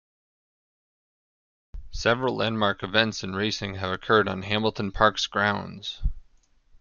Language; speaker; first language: English; native; English